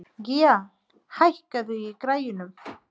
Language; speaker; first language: Icelandic; non-native, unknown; Nepali